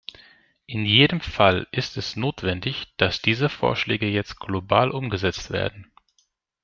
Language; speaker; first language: German; non-native, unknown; Greek